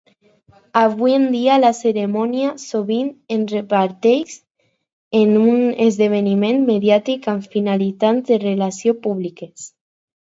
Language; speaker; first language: Catalan; non-native, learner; Spanish